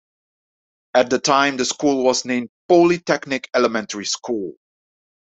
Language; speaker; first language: English; non-native, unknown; Dutch